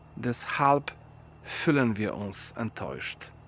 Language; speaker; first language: German; non-native, fluent; Polish